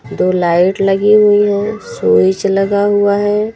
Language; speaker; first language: Hindi; native; Hindi